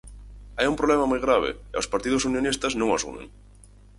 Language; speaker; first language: Galician; native; Galician